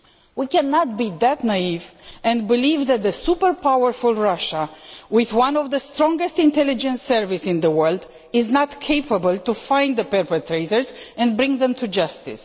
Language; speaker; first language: English; non-native, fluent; Romanian